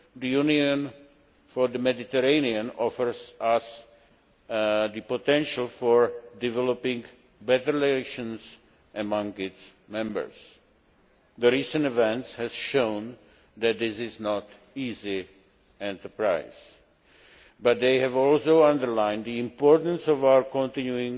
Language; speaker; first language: English; non-native, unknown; Czech